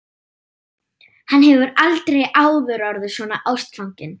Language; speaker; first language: Icelandic; non-native, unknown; German